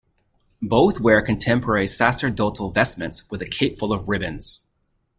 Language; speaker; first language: English; native; English